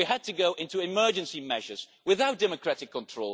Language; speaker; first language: English; non-native, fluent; Dutch